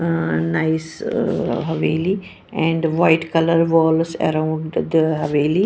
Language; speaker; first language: English; non-native, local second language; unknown